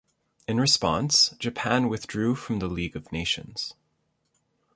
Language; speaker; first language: English; native; English